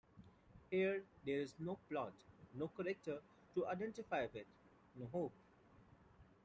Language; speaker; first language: English; non-native, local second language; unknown